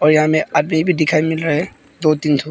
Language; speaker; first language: Hindi; early bilingual, other home language; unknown